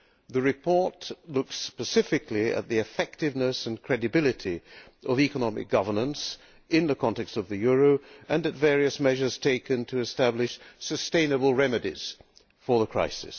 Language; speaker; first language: English; non-native, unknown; Hungarian